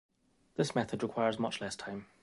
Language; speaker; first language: English; native; English